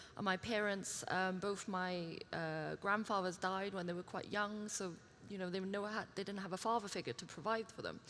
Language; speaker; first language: English; early bilingual, other home language; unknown